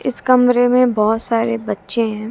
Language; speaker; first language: Hindi; native; Hindi